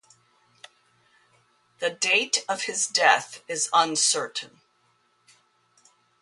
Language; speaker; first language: English; native; English